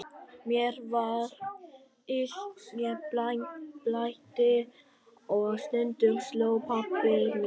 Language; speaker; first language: Icelandic; non-native, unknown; Vietnamese